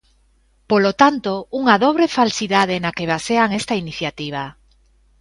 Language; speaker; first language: Galician; native; Galician